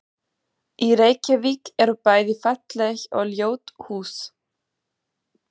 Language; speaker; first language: Icelandic; non-native, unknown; German